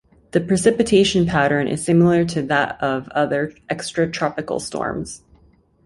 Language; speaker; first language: English; native; English